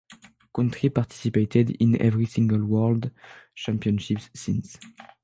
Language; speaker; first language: English; non-native, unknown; French